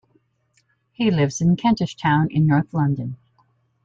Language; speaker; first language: English; native; English